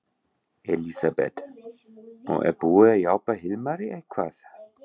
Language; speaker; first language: Icelandic; non-native, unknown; German